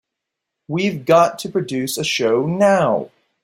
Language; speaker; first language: English; native; English